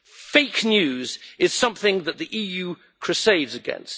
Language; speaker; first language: English; native; English